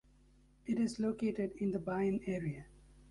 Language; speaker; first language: English; native; English